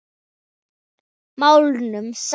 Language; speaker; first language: Icelandic; non-native, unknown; Thai